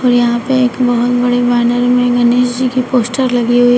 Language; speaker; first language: Hindi; native; Hindi